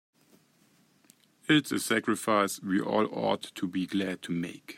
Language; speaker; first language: English; native; English